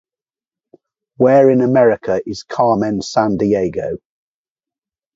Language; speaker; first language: English; native; English